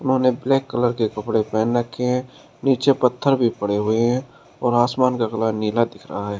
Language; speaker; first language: Hindi; native; Hindi